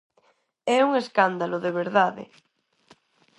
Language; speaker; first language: Galician; non-native, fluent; Spanish